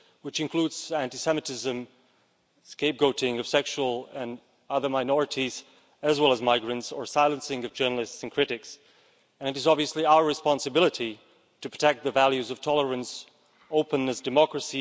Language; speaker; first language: English; non-native, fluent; Slovak